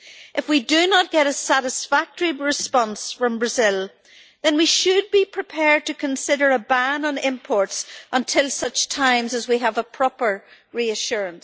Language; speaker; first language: English; native; English